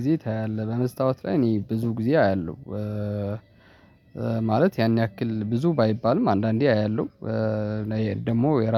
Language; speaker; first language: Amharic; non-native, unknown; Tigrinya